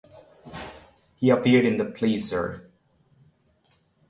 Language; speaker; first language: English; non-native, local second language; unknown